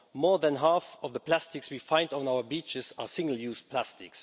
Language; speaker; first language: English; non-native, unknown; Luxembourgish